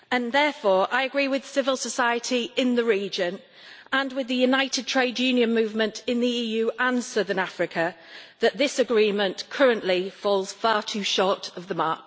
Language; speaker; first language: English; native; English